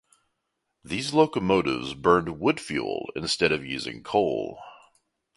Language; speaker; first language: English; native; English